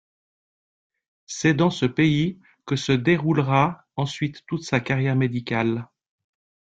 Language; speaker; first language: French; native; French